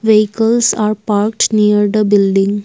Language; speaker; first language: English; non-native, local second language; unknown